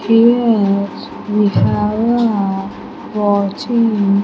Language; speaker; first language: English; non-native, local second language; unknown